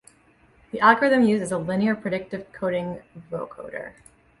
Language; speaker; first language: English; native; English